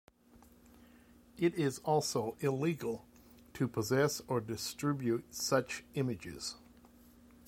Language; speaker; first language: English; native; English